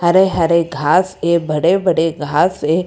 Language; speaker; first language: Hindi; non-native, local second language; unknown